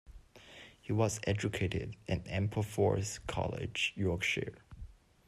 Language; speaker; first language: English; non-native, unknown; Chinese